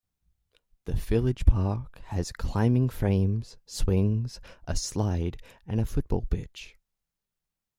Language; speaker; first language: English; native; English